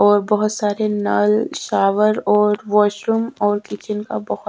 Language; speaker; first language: Hindi; native; Hindi